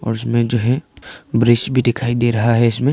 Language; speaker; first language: Hindi; non-native, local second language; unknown